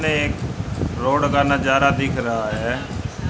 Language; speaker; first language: Hindi; native; Hindi